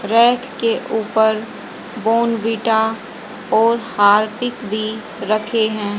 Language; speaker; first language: Hindi; native; Hindi